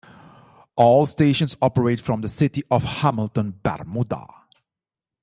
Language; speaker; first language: English; non-native, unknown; Dutch